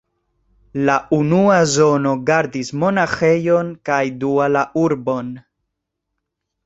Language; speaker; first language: Esperanto; non-native, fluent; Spanish